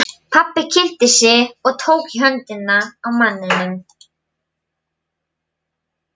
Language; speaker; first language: Icelandic; non-native, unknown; Polish